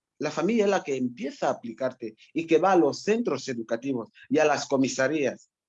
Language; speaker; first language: Spanish; non-native, local second language; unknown